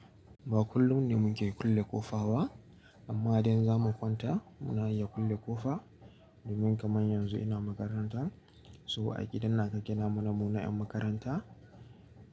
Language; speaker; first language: Hausa; native; Hausa